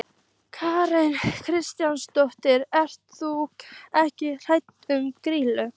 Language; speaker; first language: Icelandic; native; Icelandic